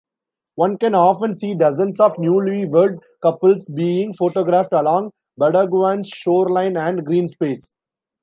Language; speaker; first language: English; non-native, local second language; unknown